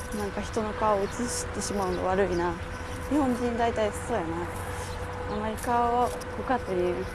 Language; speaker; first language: Japanese; non-native, fluent; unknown